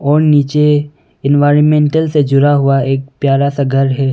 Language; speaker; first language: Hindi; non-native, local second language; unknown